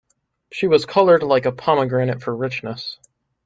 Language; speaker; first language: English; native; English